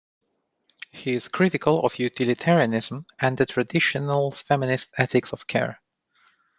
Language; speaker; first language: English; non-native, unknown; Romanian